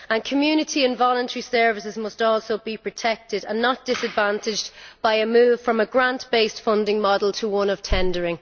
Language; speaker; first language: English; native; English